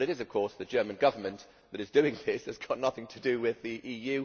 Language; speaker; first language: English; native; English